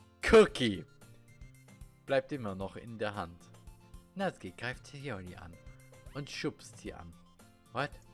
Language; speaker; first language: German; native; German